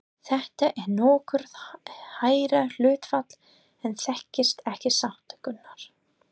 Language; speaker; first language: Icelandic; non-native, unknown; English